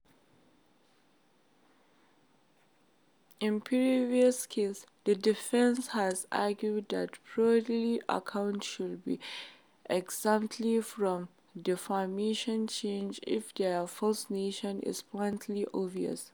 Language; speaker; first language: English; non-native, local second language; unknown